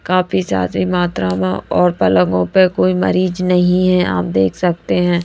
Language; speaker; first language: Hindi; native; Hindi